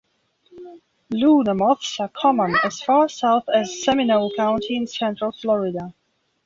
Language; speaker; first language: English; non-native, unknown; Belarusian